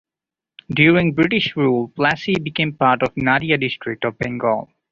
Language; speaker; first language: English; non-native, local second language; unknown